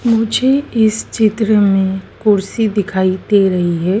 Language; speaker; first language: Hindi; native; Hindi